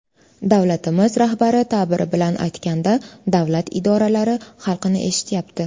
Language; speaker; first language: Uzbek; native; Uzbek